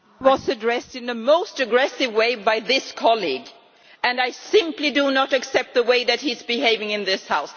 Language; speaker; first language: English; non-native, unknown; Swedish